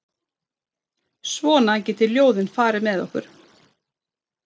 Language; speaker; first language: Icelandic; non-native, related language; Swedish